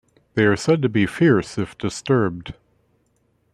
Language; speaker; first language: English; native; English